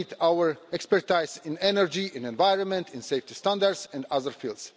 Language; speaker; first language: English; non-native, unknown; Russian